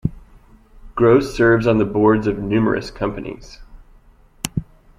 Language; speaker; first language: English; native; English